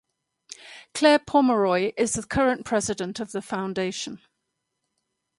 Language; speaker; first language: English; native; English